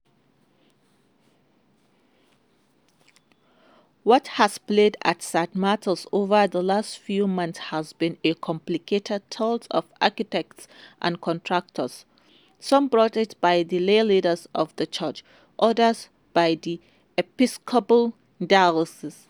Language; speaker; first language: English; non-native, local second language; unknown